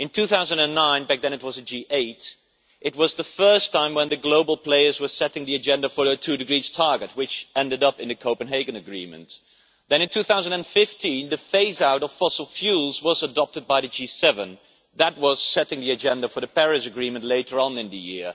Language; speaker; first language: English; non-native, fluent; Dutch